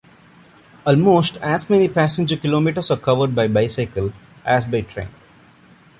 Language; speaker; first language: English; non-native, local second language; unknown